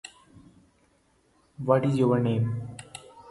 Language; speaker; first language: English; non-native, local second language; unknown